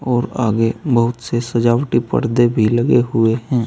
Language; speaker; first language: Hindi; native; Hindi